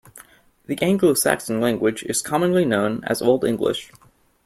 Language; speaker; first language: English; native; English